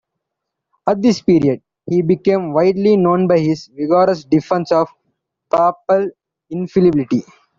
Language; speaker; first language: English; non-native, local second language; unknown